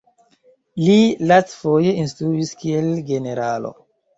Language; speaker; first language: Esperanto; non-native, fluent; Chinese